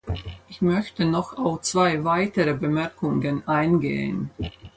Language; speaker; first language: German; non-native, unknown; Latvian